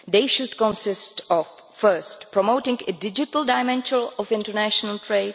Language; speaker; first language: English; non-native, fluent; Czech